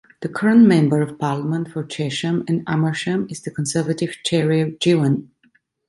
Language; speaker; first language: English; non-native, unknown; Italian